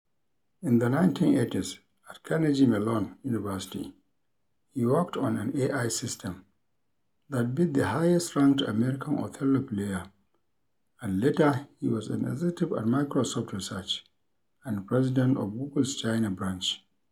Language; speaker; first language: English; non-native, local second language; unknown